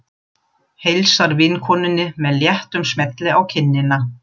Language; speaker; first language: Icelandic; non-native, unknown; German